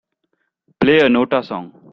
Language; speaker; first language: English; non-native, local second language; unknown